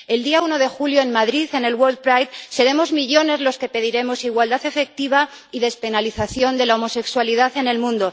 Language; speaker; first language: Spanish; native; Spanish